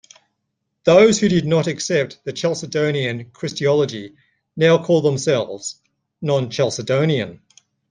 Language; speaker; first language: English; native; English